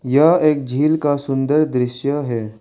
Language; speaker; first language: Hindi; non-native, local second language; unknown